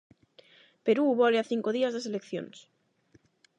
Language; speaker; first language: Galician; non-native, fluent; Spanish